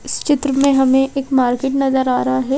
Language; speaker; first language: Hindi; native; Hindi